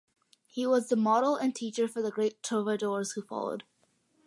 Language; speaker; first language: English; early bilingual, other home language; Malayalam